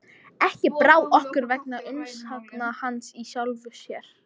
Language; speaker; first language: Icelandic; non-native, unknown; English